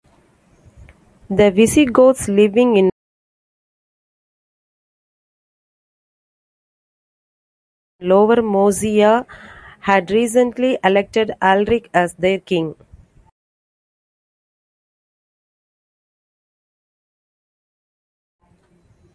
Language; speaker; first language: English; non-native, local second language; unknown